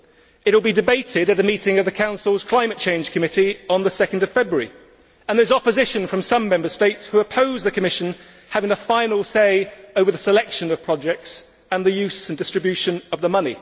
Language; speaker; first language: English; native; English